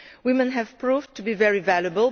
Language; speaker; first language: English; non-native, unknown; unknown